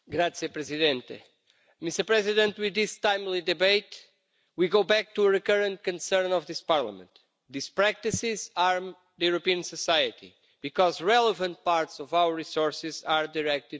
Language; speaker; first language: English; non-native, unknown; Portuguese